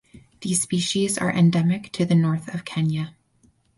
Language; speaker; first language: English; native; English